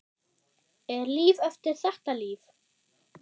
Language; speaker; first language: Icelandic; non-native, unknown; German